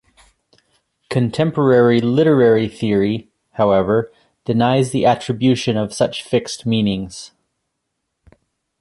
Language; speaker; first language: English; native; English